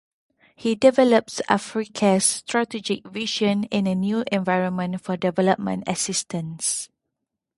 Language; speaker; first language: English; non-native, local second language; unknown